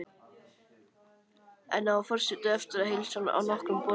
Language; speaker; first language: Icelandic; native; Icelandic